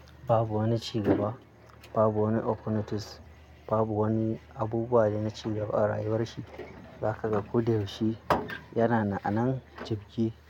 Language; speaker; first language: Hausa; non-native, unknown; Akan